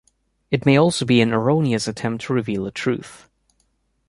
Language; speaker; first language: English; native; English